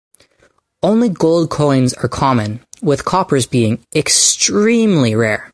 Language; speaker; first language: English; native; English